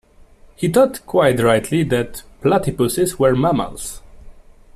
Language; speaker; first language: English; non-native, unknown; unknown